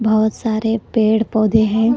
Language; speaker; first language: Hindi; non-native, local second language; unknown